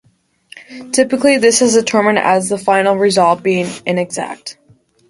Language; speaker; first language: English; native; English